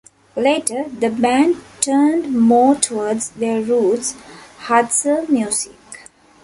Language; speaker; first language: English; non-native, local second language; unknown